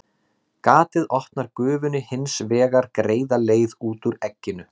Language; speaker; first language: Icelandic; native; Icelandic